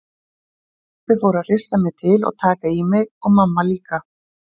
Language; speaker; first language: Icelandic; native; Icelandic